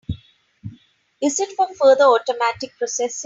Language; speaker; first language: English; non-native, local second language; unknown